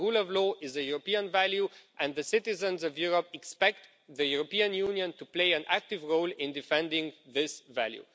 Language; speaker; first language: English; non-native, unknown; Romanian